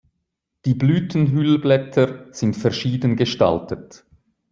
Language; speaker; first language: German; native; German